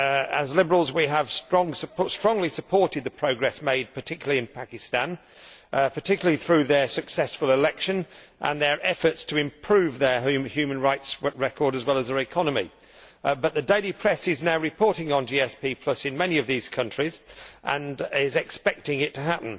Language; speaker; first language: English; native; English